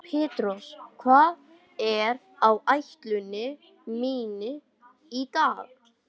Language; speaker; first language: Icelandic; non-native, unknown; English